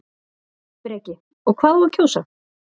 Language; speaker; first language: Icelandic; native; Icelandic